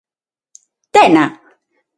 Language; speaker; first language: Galician; non-native, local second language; Spanish